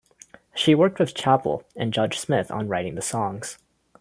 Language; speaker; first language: English; non-native, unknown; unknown